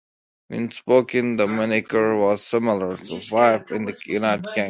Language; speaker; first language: English; non-native, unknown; Pashto